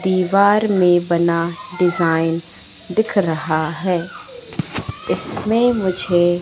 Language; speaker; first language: Hindi; native; Hindi